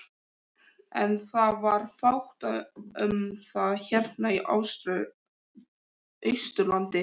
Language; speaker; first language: Icelandic; native; Icelandic